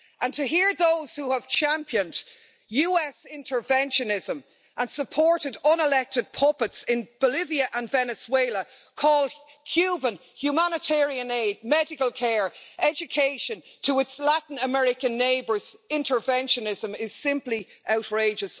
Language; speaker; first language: English; native; English